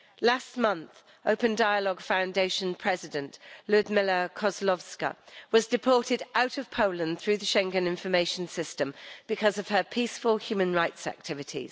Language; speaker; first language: English; native; English